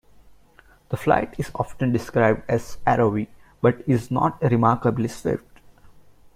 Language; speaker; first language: English; non-native, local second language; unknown